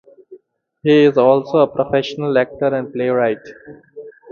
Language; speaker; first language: English; native; English